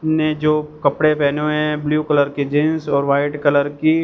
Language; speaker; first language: Hindi; non-native, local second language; Punjabi